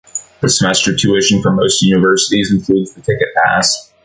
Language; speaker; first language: English; native; English